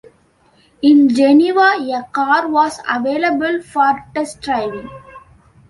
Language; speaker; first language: English; non-native, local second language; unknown